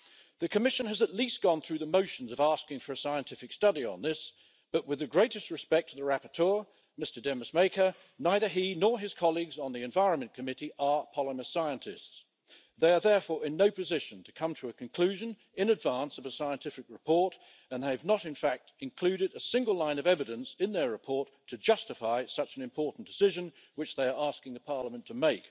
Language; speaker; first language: English; native; English